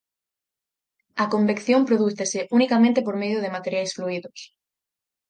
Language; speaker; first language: Galician; native; Galician